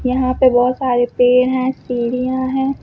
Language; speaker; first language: Hindi; native; Hindi